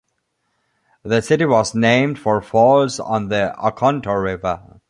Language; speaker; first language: English; non-native, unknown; German